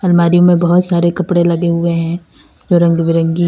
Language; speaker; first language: Hindi; native; Hindi